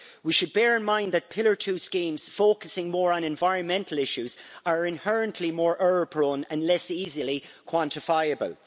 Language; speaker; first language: English; native; English